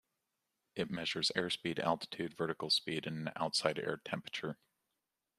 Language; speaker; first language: English; native; English